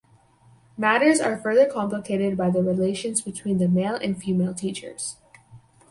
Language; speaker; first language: English; native; English